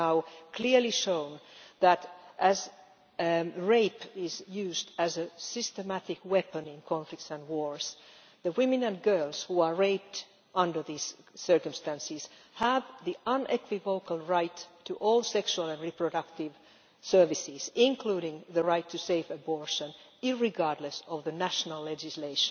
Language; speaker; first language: English; non-native, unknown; Finnish